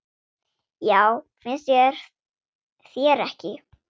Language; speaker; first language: Icelandic; non-native, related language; Swedish